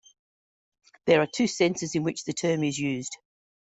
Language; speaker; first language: English; native; English